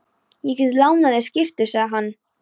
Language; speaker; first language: Icelandic; non-native, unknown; Polish